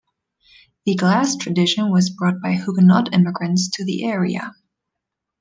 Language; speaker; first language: English; non-native, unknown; German